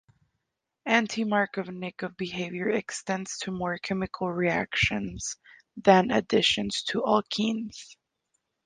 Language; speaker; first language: English; native; English